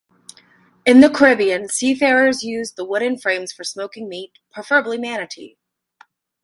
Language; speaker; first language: English; native; English